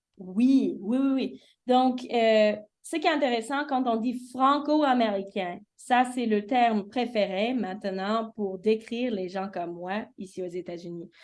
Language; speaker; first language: French; early bilingual, heritage; English